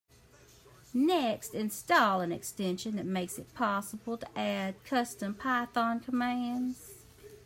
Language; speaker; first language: English; native; English